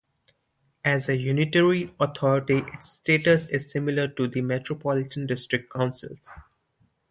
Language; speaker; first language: English; non-native, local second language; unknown